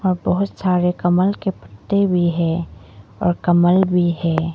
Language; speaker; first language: Hindi; non-native, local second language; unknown